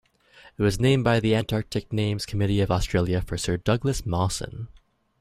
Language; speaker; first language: English; native; English